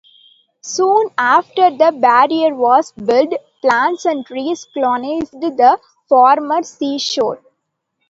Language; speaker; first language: English; non-native, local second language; Tamil